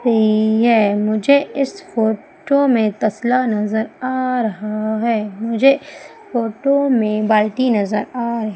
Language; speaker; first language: Hindi; native; Hindi